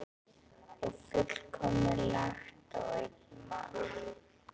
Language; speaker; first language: Icelandic; native; Icelandic